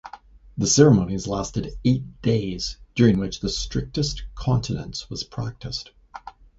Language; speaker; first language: English; native; English